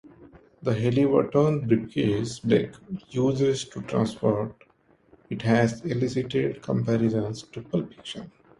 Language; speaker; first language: English; non-native, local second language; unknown